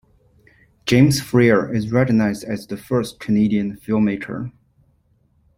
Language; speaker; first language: English; non-native, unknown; Chinese